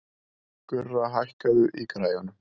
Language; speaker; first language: Icelandic; native; Icelandic